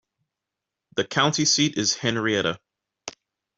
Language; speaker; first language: English; native; English